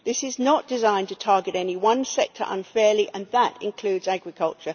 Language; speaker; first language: English; native; English